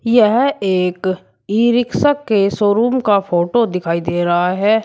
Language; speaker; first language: Hindi; native; Hindi